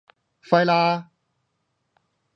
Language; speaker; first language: English; non-native, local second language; Cantonese